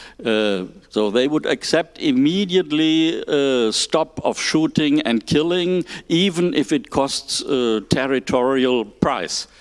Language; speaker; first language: English; non-native, fluent; German